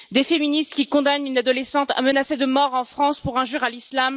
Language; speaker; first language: French; native; French